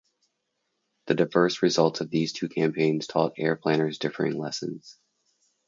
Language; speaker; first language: English; native; English